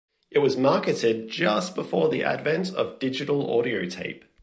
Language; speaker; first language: English; native; English